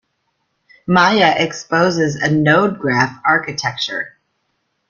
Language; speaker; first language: English; native; English